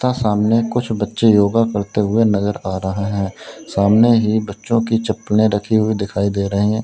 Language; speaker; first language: Hindi; native; Hindi